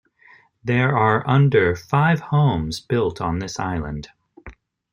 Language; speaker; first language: English; native; English